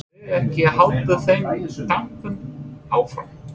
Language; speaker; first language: Icelandic; non-native, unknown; English